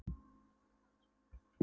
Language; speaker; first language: Icelandic; non-native, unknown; Polish